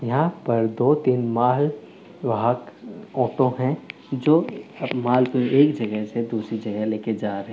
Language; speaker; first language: Hindi; non-native, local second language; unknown